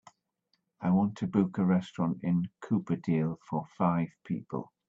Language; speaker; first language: English; native; English